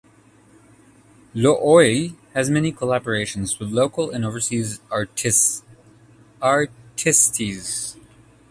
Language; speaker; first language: English; native; English